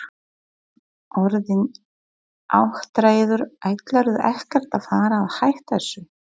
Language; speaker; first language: Icelandic; non-native, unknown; Polish